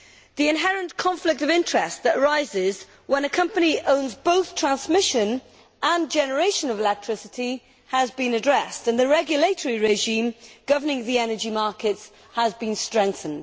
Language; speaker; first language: English; native; English